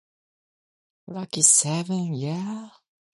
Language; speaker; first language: English; non-native, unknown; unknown